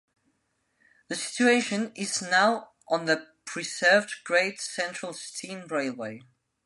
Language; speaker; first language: English; non-native, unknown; Spanish